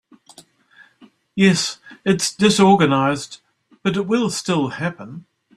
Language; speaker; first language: English; native; English